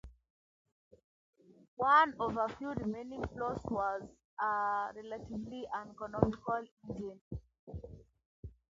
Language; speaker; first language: English; non-native, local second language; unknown